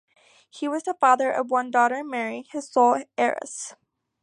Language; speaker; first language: English; native; English